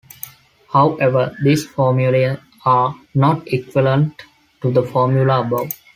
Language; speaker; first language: English; non-native, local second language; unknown